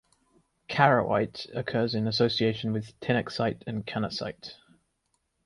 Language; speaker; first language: English; native; English